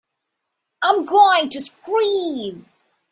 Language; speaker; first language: English; non-native, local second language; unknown